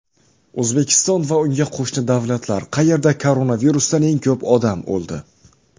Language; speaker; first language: Uzbek; native; Uzbek